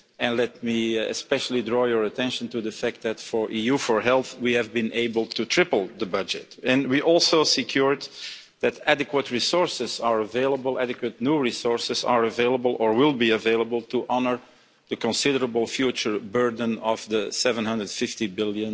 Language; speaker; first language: English; non-native, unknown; Dutch